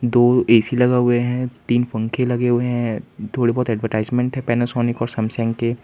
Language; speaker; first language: Hindi; non-native, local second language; Gujarati